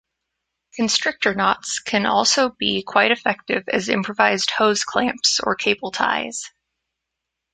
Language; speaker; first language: English; native; English